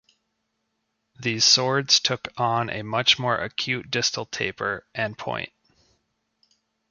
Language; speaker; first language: English; native; English